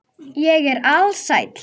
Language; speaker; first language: Icelandic; native; Icelandic